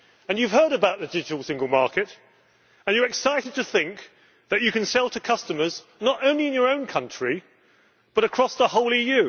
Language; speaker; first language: English; native; English